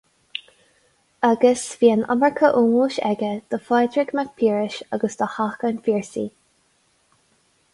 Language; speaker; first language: Irish; non-native, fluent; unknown